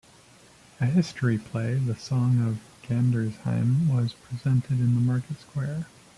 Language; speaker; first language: English; native; English